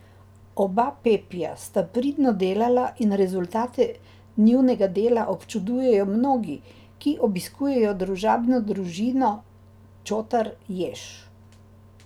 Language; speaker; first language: Slovenian; native; Slovenian